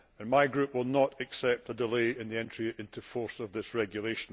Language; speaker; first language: English; native; English